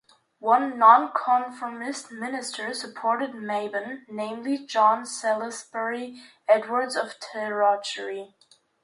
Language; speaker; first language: English; native; English